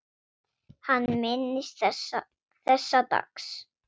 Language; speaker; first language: Icelandic; non-native, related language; Swedish